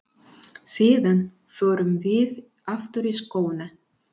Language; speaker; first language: Icelandic; non-native, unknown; Spanish